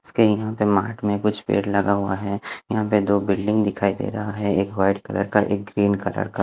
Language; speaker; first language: Hindi; non-native, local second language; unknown